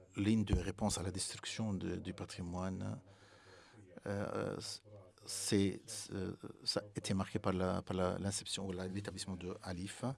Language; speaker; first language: French; non-native, fluent; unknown